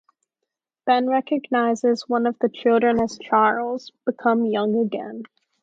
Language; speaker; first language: English; native; English